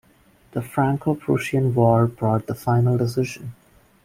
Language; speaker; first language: English; non-native, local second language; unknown